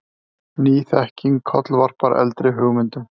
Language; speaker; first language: Icelandic; native; Icelandic